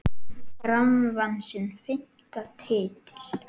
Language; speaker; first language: Icelandic; native; Icelandic